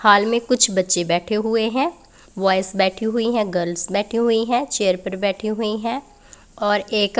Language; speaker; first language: Hindi; non-native, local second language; Punjabi